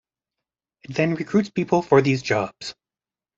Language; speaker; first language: English; native; English